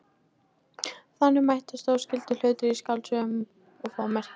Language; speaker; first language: Icelandic; non-native, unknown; Polish